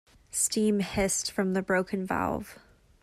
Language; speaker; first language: English; native; English